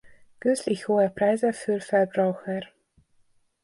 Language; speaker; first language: German; non-native, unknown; Hungarian